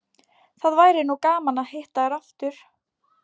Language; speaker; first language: Icelandic; non-native, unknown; Polish